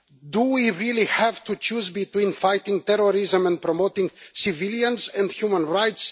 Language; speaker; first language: English; non-native, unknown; Romanian